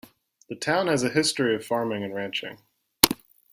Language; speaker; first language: English; native; English